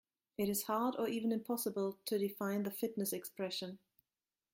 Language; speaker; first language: English; non-native, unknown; German